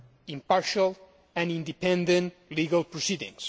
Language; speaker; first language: English; non-native, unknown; Spanish